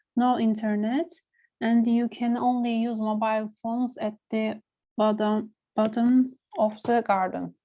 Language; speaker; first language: English; non-native, learner; Turkish